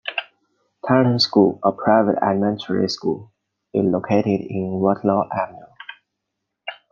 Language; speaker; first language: English; non-native, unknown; Chinese